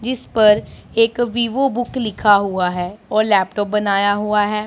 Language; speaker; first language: Hindi; non-native, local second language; Punjabi